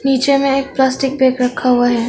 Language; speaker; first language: Hindi; non-native, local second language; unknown